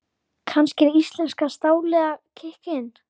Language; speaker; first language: Icelandic; native; Icelandic